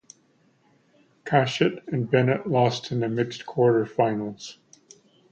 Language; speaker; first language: English; native; English